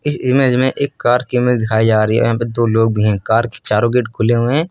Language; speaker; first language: Hindi; native; Hindi